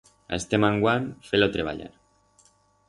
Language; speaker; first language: Aragonese; non-native, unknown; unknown